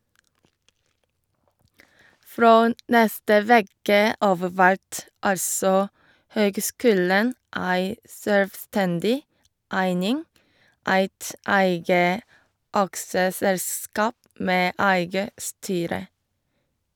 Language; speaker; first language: Norwegian; non-native, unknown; Korean